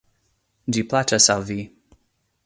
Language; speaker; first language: Esperanto; non-native, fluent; English